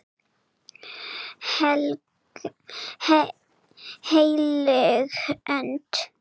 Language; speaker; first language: Icelandic; non-native, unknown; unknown